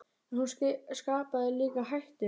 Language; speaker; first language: Icelandic; native; Icelandic